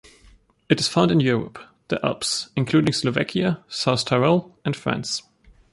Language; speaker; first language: English; non-native, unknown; German